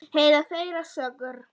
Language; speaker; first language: Icelandic; non-native, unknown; Polish